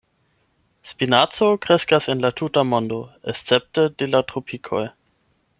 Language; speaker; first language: Esperanto; non-native, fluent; German